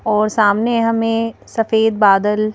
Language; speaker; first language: Hindi; native; Hindi